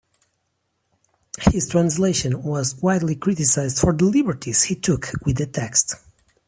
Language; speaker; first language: English; non-native, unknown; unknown